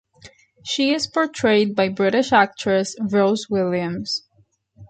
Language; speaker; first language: English; non-native, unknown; Spanish